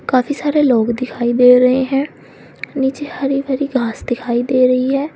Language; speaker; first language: Hindi; native; Hindi